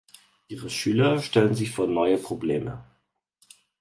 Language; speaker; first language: German; native; German